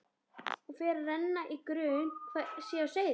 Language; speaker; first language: Icelandic; native; Icelandic